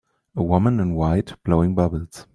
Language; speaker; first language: English; non-native, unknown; German